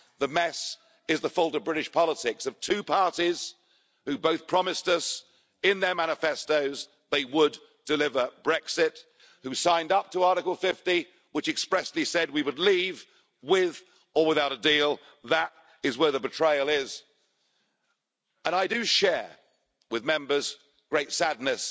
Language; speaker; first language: English; native; English